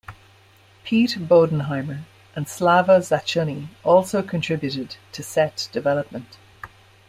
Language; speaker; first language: English; native; English